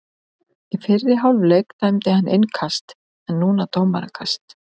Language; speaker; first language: Icelandic; native; Icelandic